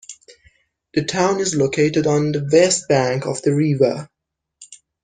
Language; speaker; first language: English; non-native, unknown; Persian